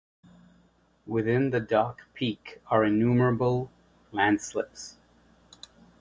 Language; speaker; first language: English; native; English